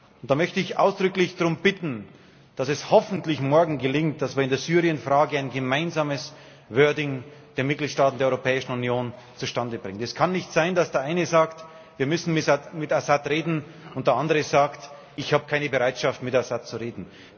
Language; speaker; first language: German; native; German